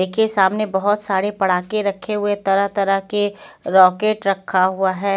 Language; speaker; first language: Hindi; non-native, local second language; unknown